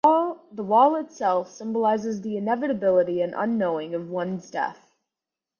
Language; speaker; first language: English; native; English